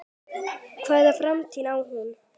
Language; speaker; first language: Icelandic; native; Icelandic